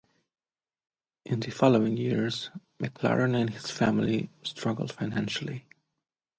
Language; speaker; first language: English; non-native, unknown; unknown